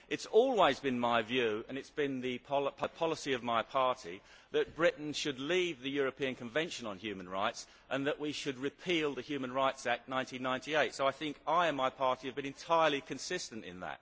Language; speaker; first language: English; native; English